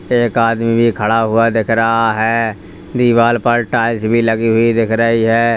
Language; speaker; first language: Hindi; native; Hindi